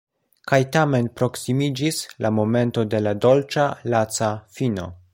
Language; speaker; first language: Esperanto; non-native, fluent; Polish